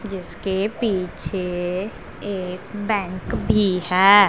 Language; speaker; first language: Hindi; non-native, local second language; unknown